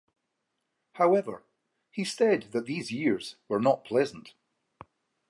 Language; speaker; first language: English; native; English